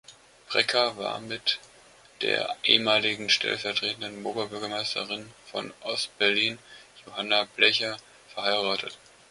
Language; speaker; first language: German; native; German